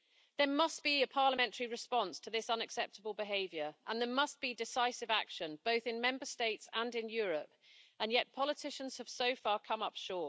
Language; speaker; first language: English; native; English